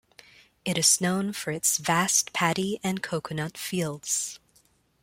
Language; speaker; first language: English; non-native, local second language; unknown